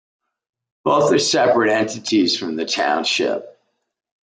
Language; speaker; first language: English; native; English